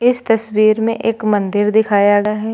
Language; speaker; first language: Hindi; native; Hindi